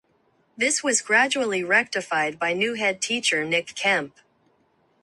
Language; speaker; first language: English; non-native, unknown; Japanese